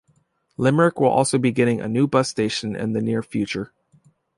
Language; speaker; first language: English; native; English